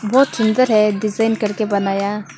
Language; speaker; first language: Hindi; non-native, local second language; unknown